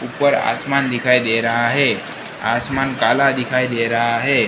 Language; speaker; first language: Hindi; non-native, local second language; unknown